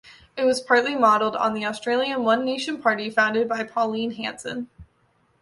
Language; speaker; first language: English; native; English